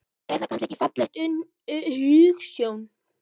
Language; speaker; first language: Icelandic; native; Icelandic